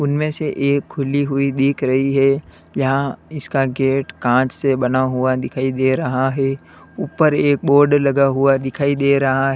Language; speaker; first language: Hindi; native; Hindi